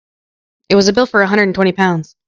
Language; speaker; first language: English; native; English